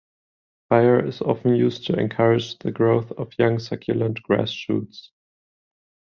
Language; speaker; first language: English; non-native, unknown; German